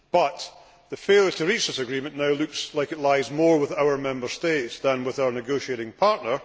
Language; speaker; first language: English; native; English